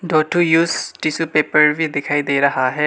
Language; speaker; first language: Hindi; non-native, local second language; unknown